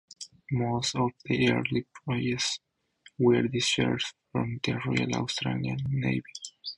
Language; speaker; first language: English; native; English